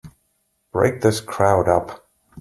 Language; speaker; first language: English; native; English